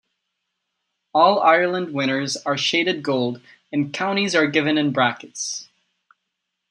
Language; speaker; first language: English; non-native, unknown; Czech